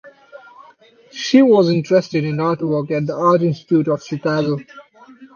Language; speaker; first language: English; non-native, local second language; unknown